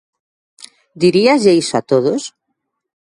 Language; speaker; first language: Galician; native; Galician